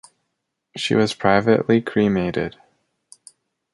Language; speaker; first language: English; native; English